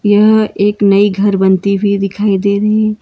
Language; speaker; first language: Hindi; non-native, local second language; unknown